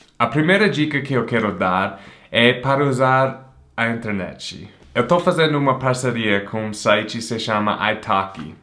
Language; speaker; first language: Portuguese; non-native, fluent; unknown